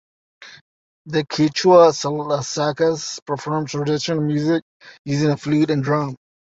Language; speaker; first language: English; native; English